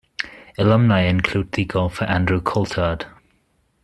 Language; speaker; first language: English; non-native, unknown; German